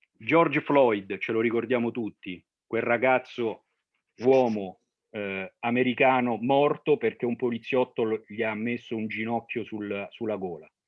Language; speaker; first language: Italian; early bilingual, other home language; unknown